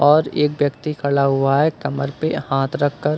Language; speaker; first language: Hindi; native; Hindi